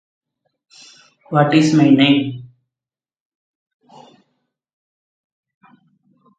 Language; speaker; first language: English; non-native, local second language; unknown